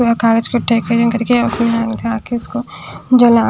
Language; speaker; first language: Hindi; non-native, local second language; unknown